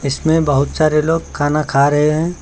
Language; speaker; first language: Hindi; native; Hindi